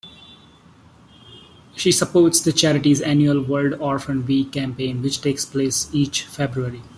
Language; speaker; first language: English; non-native, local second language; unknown